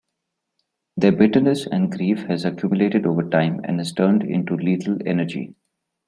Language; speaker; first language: English; non-native, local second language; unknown